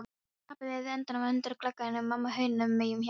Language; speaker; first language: Icelandic; non-native, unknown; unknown